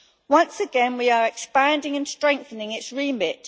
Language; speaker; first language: English; native; English